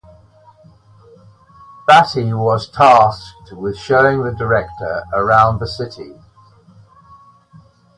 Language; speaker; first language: English; native; English